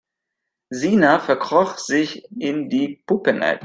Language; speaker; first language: German; non-native, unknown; Catalan